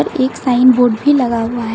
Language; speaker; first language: Hindi; native; Hindi